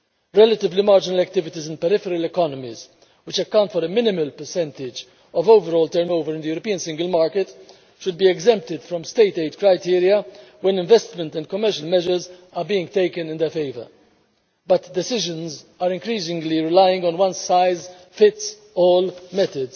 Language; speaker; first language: English; non-native, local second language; Maltese